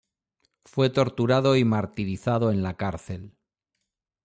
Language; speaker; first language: Spanish; native; Spanish